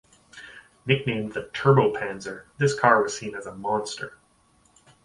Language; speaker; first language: English; native; English